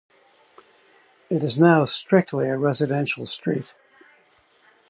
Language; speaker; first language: English; native; English